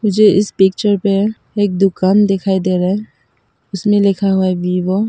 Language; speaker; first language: Hindi; non-native, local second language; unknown